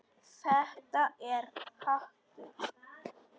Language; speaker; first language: Icelandic; non-native, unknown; Polish